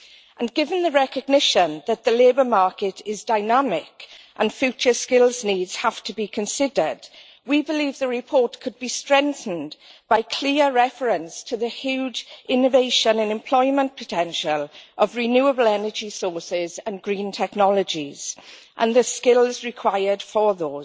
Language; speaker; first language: English; native; English